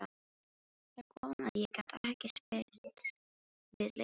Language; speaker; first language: Icelandic; non-native, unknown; Filipino